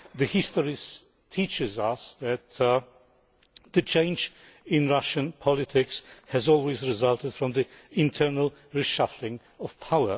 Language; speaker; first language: English; non-native, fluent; Polish